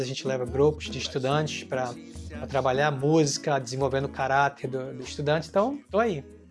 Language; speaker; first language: Portuguese; native; Portuguese